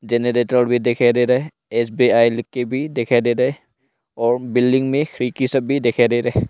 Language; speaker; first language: Hindi; non-native, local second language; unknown